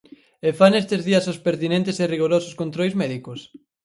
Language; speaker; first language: Galician; native; Galician